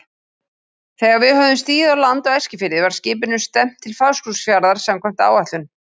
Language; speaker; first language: Icelandic; native; Icelandic